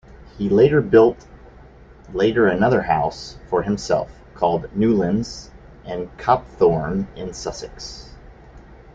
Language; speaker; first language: English; native; English